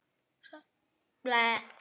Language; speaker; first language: Icelandic; native; Icelandic